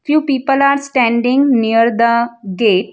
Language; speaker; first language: English; non-native, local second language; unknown